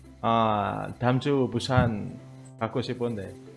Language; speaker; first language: Korean; non-native, fluent; Indonesian